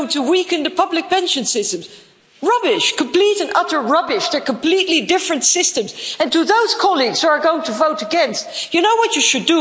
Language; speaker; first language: English; non-native, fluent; Dutch